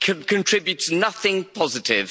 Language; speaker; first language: English; native; English